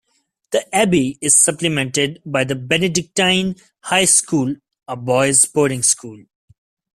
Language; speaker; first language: English; non-native, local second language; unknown